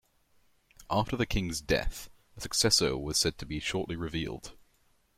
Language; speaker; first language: English; native; English